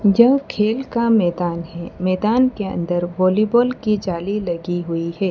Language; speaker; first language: Hindi; non-native, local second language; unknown